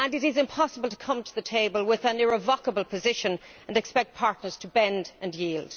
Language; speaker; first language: English; native; English